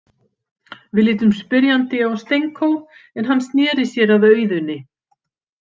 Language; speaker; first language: Icelandic; native; Icelandic